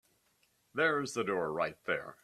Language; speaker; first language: English; native; English